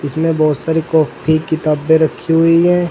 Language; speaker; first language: Hindi; native; Hindi